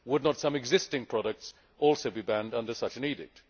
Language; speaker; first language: English; native; English